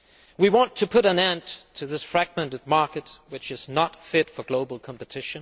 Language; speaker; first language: English; non-native, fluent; Danish